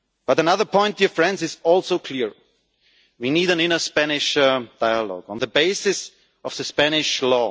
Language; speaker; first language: English; non-native, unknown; German